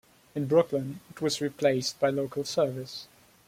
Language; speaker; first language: English; non-native, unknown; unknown